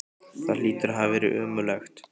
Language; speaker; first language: Icelandic; native; Icelandic